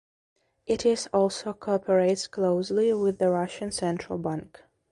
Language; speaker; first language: English; non-native, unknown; Belarusian